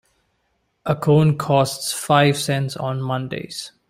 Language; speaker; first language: English; non-native, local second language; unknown